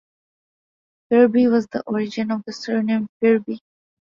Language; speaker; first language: English; non-native, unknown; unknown